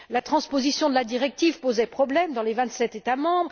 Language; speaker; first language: French; native; French